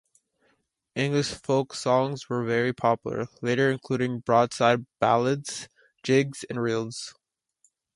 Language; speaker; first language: English; native; English